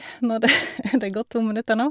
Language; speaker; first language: Norwegian; native; Norwegian